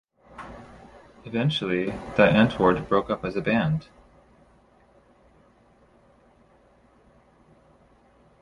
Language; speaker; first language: English; native; English